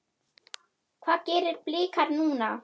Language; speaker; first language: Icelandic; non-native, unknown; German